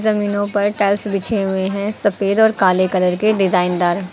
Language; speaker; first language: Hindi; native; Hindi